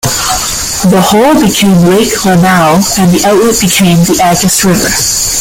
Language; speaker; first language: English; native; English